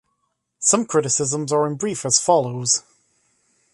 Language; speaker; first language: English; native; English